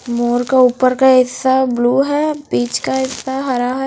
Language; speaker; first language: Hindi; non-native, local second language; Punjabi